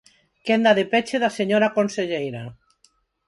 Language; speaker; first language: Galician; non-native, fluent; Spanish